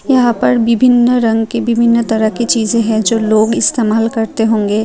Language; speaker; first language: Hindi; non-native, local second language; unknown